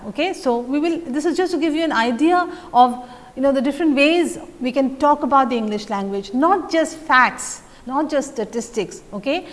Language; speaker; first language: English; non-native, local second language; Assamese